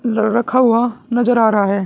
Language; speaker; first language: Hindi; native; Hindi